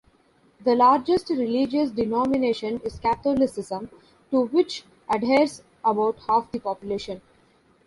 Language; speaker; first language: English; non-native, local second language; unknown